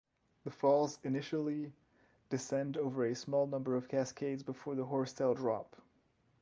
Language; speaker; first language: English; non-native, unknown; French